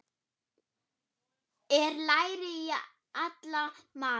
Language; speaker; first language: Icelandic; non-native, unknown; German